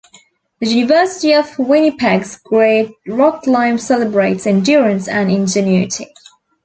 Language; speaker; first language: English; native; English